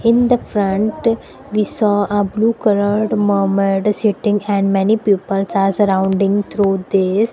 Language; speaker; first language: English; non-native, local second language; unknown